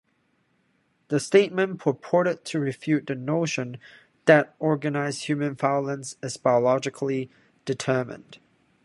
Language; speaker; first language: English; non-native, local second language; Cantonese